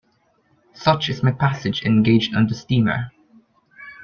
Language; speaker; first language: English; non-native, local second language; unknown